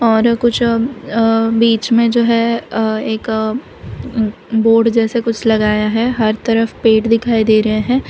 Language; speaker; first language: Hindi; non-native, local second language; Gujarati